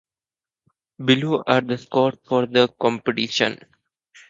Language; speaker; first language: English; native; English